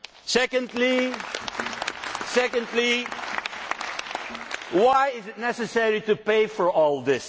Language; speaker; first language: English; non-native, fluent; Dutch